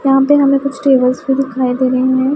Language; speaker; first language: Hindi; non-native, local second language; Punjabi